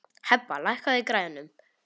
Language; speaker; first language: Icelandic; non-native, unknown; Polish